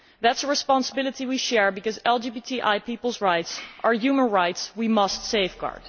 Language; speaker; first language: English; non-native, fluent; Dutch